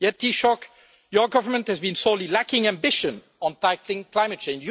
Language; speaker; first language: English; non-native, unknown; French